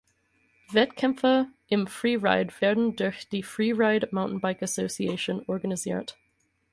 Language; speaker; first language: German; non-native, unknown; English